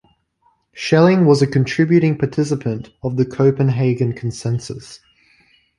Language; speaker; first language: English; native; English